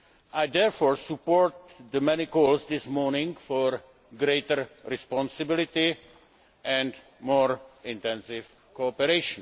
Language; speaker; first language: English; non-native, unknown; Czech